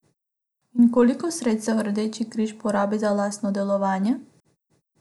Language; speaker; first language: Slovenian; non-native, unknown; Macedonian